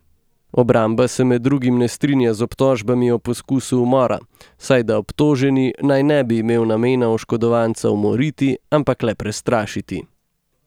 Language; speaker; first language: Slovenian; native; Slovenian